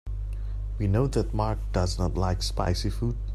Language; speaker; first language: English; non-native, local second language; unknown